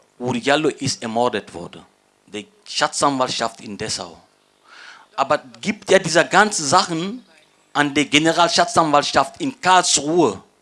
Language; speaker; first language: German; non-native, fluent; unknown